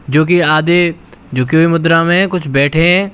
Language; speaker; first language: Hindi; native; Hindi